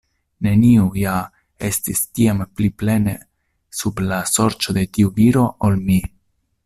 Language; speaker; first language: Esperanto; non-native, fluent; Italian